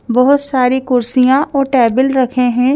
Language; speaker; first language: Hindi; native; Hindi